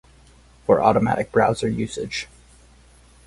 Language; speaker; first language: English; native; English